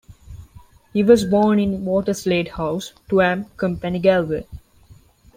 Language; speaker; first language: English; non-native, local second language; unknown